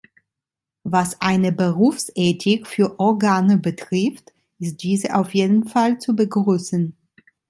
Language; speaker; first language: German; non-native, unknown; Italian